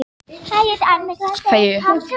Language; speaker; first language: Icelandic; native; Icelandic